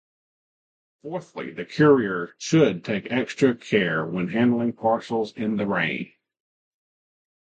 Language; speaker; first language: English; native; English